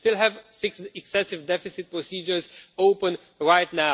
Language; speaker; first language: English; non-native, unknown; Romanian